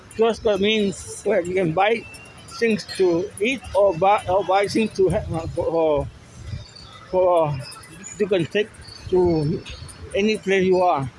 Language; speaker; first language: English; non-native, fluent; Spanish